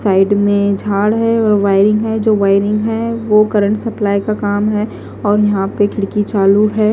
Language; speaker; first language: Hindi; non-native, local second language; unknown